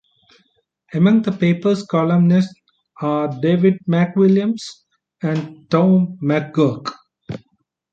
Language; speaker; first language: English; non-native, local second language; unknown